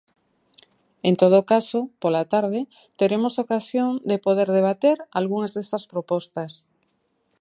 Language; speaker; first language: Galician; native; Galician